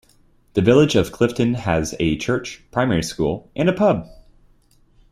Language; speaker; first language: English; native; English